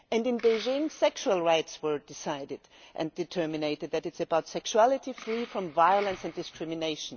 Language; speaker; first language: English; non-native, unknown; German